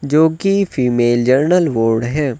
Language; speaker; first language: Hindi; native; Hindi